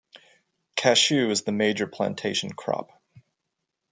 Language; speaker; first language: English; native; English